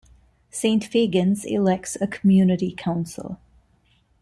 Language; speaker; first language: English; non-native, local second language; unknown